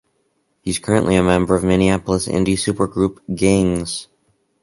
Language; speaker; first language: English; native; English